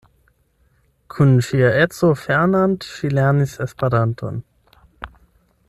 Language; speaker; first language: Esperanto; non-native, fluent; German